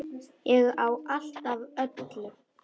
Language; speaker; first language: Icelandic; non-native, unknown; Polish